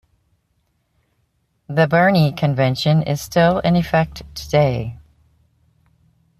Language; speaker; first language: English; native; English